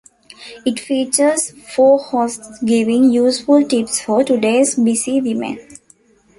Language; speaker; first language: English; non-native, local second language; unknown